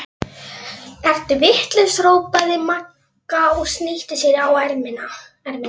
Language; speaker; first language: Icelandic; non-native, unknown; Polish